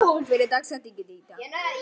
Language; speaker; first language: Icelandic; non-native, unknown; Japanese